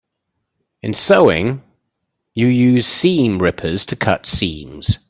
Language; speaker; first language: English; native; English